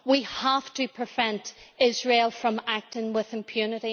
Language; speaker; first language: English; native; English